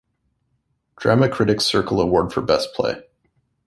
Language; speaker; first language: English; native; English